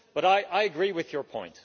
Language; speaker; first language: English; non-native, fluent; Dutch